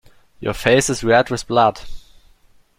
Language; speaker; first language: English; non-native, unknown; German